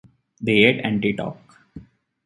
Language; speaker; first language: English; non-native, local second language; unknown